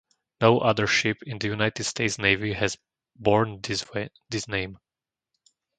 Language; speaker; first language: English; non-native, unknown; Slovak